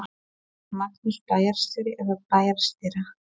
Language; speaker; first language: Icelandic; non-native, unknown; Polish